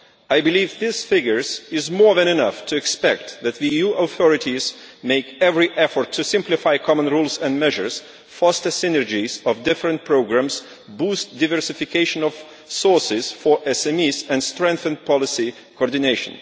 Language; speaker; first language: English; non-native, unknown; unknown